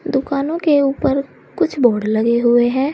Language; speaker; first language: Hindi; native; Hindi